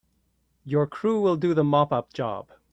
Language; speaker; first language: English; native; English